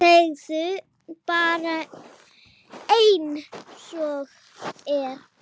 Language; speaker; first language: Icelandic; native; Icelandic